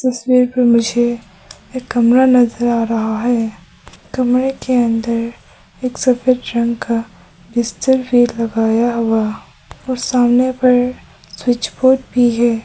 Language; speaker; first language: Hindi; non-native, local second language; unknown